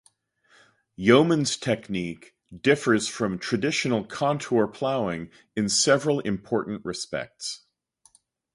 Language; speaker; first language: English; native; English